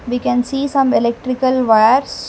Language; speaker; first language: English; non-native, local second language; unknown